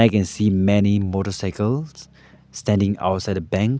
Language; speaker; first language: English; non-native, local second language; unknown